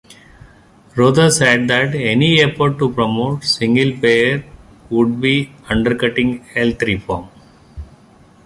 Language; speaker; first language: English; non-native, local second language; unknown